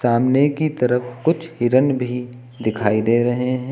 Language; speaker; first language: Hindi; native; Hindi